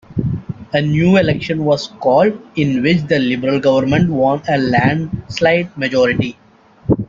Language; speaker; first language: English; native; English